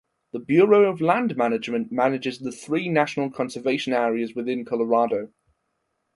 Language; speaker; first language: English; non-native, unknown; German